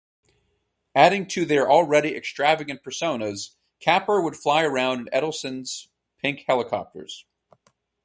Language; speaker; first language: English; native; English